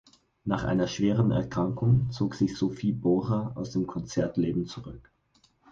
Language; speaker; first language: German; native; German